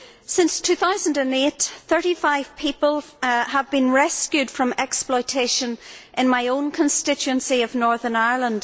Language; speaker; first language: English; native; English